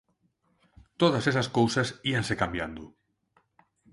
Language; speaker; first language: Galician; non-native, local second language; Spanish